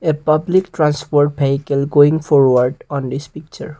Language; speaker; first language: English; non-native, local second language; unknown